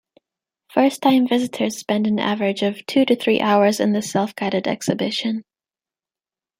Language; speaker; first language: English; native; English